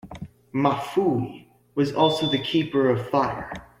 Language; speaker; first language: English; native; English